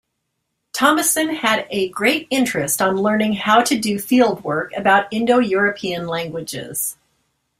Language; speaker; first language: English; native; English